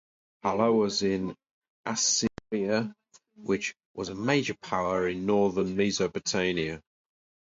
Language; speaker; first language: English; native; English